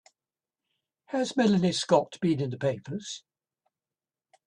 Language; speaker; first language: English; native; English